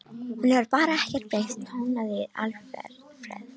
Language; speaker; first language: Icelandic; non-native, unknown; Romanian